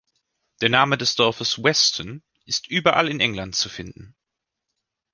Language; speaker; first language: German; native; German